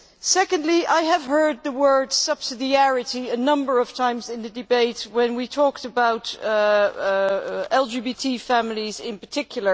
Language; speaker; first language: English; non-native, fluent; Dutch